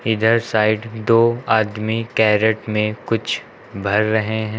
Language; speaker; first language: Hindi; native; Hindi